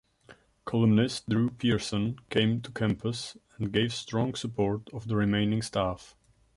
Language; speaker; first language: English; non-native, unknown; Czech